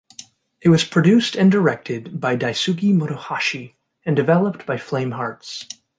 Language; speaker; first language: English; native; English